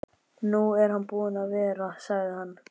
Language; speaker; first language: Icelandic; native; Icelandic